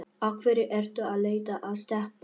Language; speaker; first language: Icelandic; non-native, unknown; Vietnamese